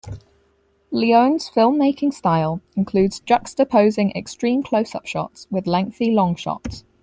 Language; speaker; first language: English; native; English